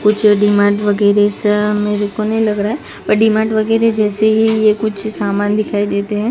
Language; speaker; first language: Hindi; non-native, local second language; Gujarati